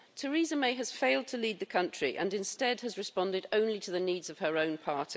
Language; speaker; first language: English; native; English